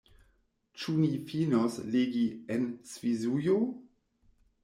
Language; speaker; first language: Esperanto; non-native, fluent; German